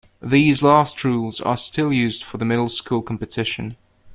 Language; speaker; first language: English; native; English